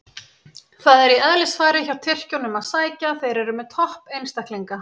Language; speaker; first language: Icelandic; native; Icelandic